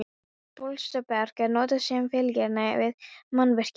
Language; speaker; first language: Icelandic; non-native, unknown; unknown